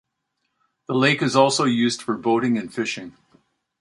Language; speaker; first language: English; native; English